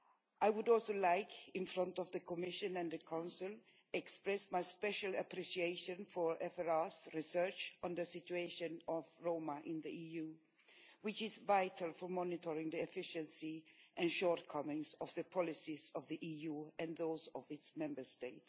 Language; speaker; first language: English; non-native, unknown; Swedish